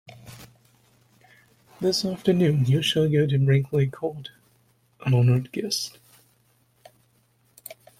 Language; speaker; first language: English; non-native, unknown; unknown